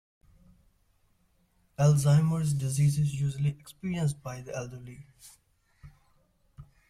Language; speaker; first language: English; non-native, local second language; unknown